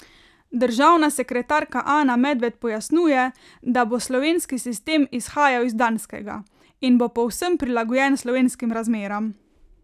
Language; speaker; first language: Slovenian; native; Slovenian